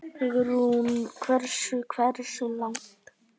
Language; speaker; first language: Icelandic; native; Icelandic